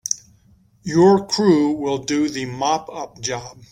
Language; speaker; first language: English; native; English